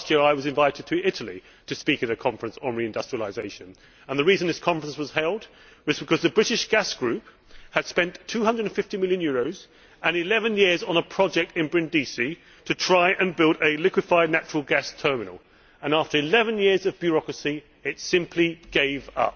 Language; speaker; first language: English; native; English